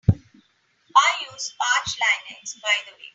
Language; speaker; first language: English; non-native, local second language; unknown